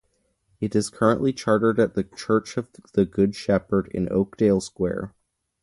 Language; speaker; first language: English; native; English